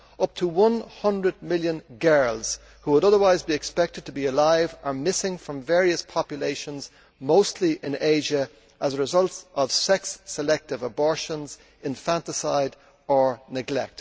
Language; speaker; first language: English; native; English